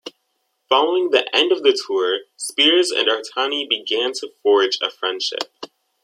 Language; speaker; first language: English; native; English